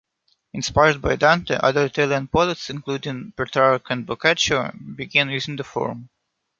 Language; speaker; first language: English; non-native, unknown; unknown